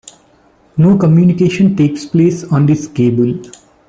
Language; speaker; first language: English; non-native, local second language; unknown